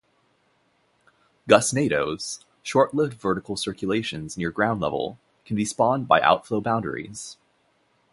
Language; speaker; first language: English; native; English